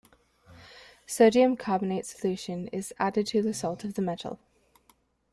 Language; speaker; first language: English; native; English